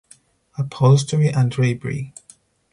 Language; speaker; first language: English; non-native, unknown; Spanish